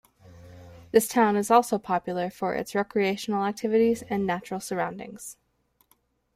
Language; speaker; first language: English; native; English